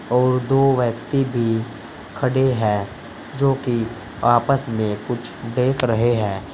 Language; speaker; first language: Hindi; native; Hindi